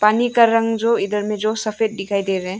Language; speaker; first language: Hindi; non-native, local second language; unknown